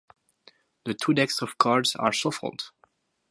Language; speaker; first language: English; non-native, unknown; French